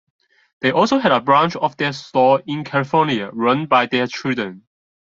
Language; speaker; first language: English; non-native, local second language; Cantonese